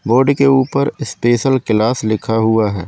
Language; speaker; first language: Hindi; native; Hindi